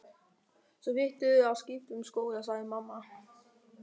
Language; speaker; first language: Icelandic; non-native, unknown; German